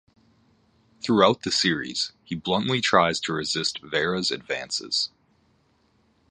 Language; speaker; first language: English; native; English